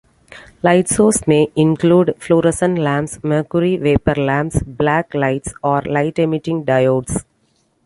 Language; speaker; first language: English; non-native, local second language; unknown